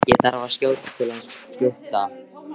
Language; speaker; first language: Icelandic; native; Icelandic